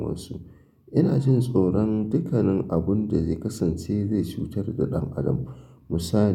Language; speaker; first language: Hausa; native; Hausa